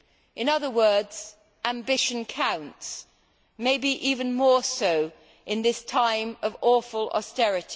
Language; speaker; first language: English; native; English